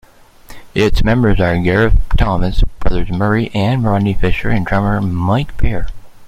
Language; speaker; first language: English; native; English